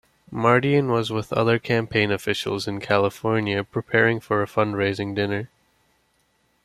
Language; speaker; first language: English; native; English